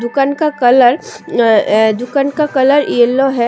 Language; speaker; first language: Hindi; non-native, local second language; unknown